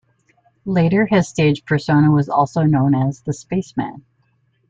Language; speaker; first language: English; native; English